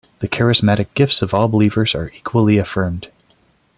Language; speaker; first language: English; non-native, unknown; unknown